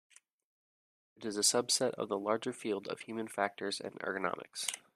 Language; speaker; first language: English; native; English